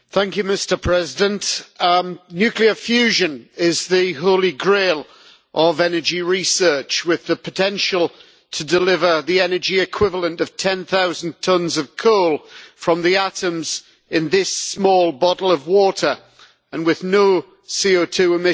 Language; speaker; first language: English; native; English